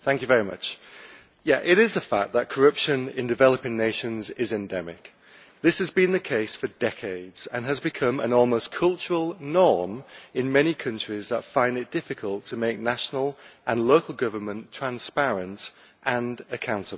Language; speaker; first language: English; native; English